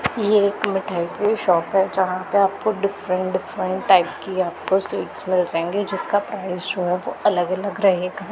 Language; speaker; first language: Hindi; non-native, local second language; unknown